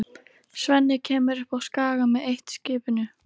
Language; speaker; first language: Icelandic; native; Icelandic